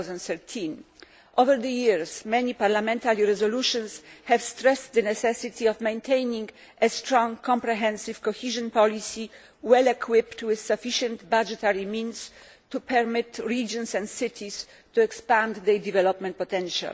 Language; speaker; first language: English; non-native, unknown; Polish